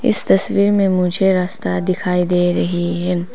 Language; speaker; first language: Hindi; non-native, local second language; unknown